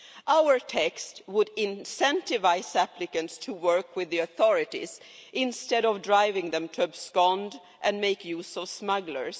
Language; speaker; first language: English; non-native, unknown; Swedish